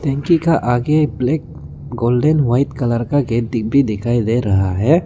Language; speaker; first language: Hindi; non-native, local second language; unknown